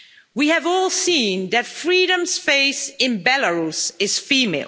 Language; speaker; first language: English; non-native, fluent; Dutch